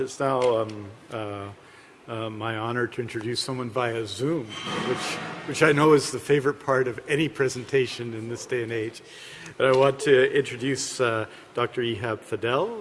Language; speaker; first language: English; native; English